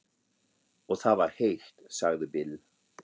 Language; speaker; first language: Icelandic; non-native, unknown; German